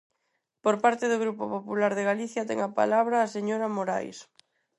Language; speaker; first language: Galician; non-native, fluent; Spanish